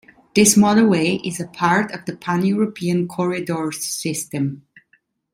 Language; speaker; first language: English; non-native, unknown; Italian